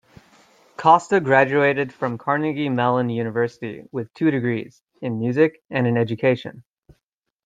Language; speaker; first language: English; native; English